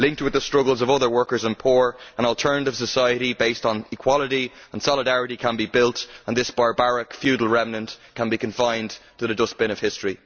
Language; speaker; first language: English; native; English